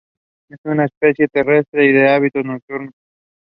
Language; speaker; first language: English; non-native, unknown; Spanish